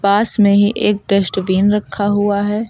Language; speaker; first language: Hindi; native; Hindi